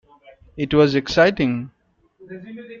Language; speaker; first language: English; non-native, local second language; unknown